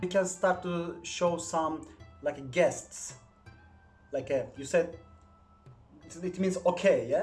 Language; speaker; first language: English; non-native, fluent; Turkish